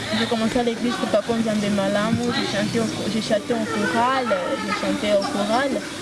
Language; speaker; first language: French; non-native, local second language; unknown